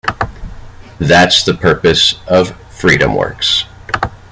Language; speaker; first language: English; native; English